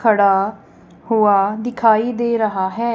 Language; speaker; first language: Hindi; non-native, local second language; Punjabi